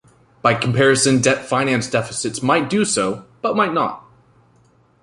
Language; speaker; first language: English; native; English